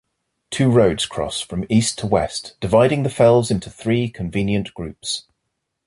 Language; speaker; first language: English; native; English